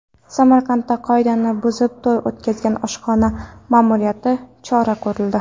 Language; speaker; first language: Uzbek; non-native, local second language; Kara-Kalpak